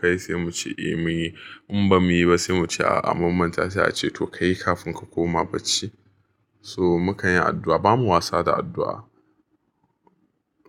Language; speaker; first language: Hausa; native; Hausa